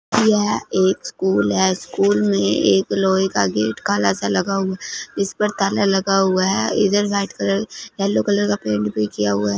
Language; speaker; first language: Hindi; non-native, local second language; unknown